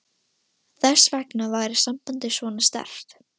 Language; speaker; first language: Icelandic; non-native, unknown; Russian